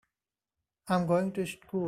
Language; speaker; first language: English; non-native, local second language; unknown